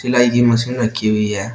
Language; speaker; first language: Hindi; native; Hindi